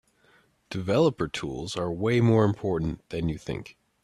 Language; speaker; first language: English; native; English